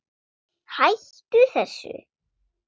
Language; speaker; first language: Icelandic; non-native, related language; Swedish